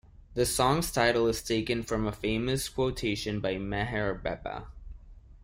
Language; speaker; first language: English; non-native, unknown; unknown